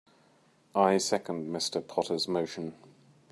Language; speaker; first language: English; native; English